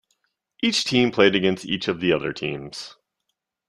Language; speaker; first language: English; native; English